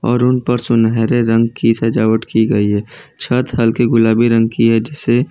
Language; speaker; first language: Hindi; non-native, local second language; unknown